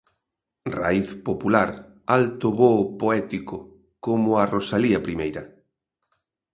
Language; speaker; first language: Galician; native; Galician